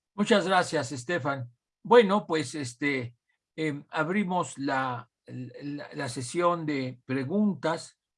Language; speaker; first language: Spanish; native; Spanish